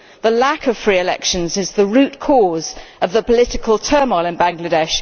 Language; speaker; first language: English; native; English